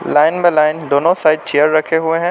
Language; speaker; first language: Hindi; non-native, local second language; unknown